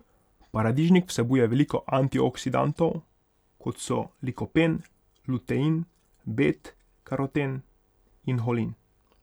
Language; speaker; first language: Slovenian; non-native, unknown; Hungarian